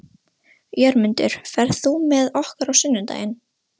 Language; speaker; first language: Icelandic; non-native, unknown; Russian